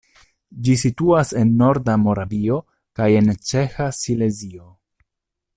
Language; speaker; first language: Esperanto; non-native, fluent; Italian